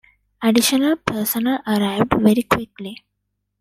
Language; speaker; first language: English; non-native, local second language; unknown